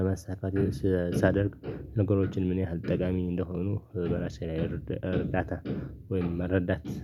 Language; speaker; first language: Amharic; non-native, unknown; Tigrinya